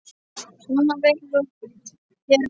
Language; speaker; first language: Icelandic; non-native, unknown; Polish